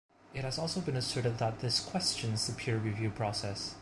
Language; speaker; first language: English; non-native, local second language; Cantonese